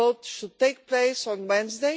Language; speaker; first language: English; non-native, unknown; Portuguese